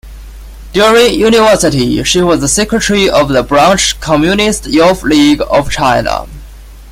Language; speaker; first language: English; non-native, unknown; Chinese